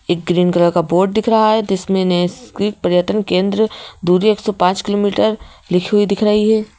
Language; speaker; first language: Hindi; native; Hindi